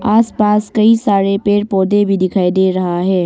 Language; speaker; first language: Hindi; early bilingual, other home language; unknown